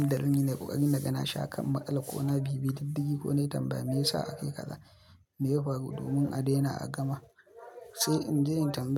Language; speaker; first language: Hausa; native; Hausa